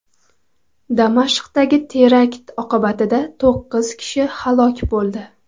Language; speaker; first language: Uzbek; non-native, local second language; Kara-Kalpak